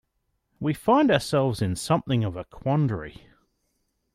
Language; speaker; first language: English; native; English